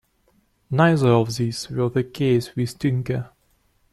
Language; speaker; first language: English; non-native, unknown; Russian